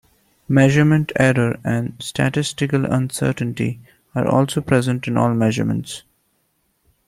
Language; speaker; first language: English; non-native, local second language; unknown